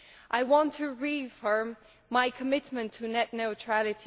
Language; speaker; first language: English; non-native, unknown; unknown